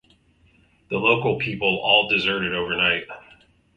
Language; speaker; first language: English; native; English